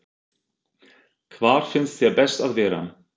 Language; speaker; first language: Icelandic; non-native, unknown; German